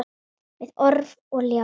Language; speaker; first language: Icelandic; native; Icelandic